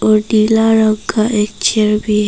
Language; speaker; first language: Hindi; non-native, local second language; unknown